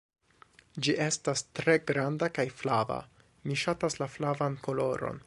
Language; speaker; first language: Esperanto; non-native, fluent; English